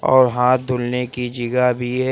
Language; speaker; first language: Hindi; native; Hindi